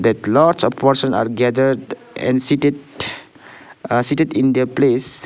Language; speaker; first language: English; non-native, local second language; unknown